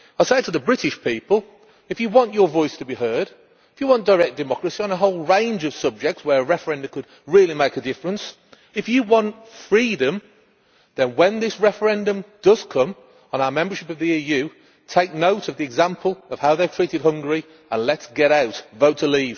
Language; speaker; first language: English; native; English